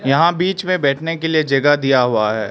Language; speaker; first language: Hindi; early bilingual, other home language; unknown